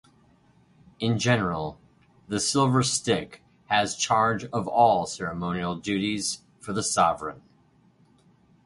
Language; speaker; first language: English; native; English